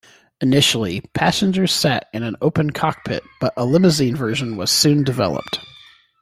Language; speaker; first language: English; native; English